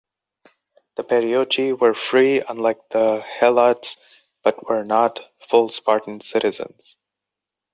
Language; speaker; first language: English; non-native, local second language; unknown